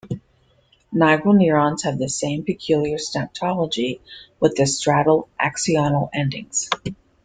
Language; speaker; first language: English; native; English